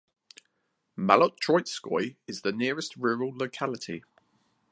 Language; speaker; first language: English; native; English